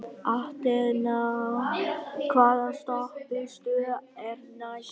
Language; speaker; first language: Icelandic; non-native, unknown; Vietnamese